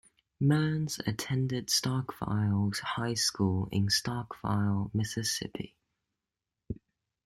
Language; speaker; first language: English; native; English